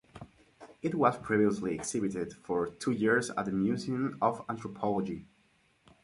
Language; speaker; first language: English; non-native, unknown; Spanish